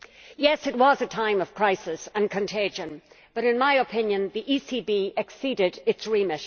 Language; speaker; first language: English; native; English